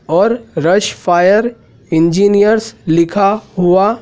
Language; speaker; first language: Hindi; native; Hindi